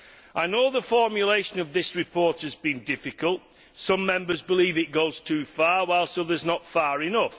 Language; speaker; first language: English; native; English